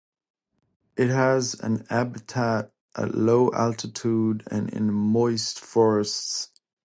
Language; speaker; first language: English; non-native, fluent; French